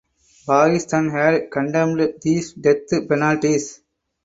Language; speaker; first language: English; non-native, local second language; Tamil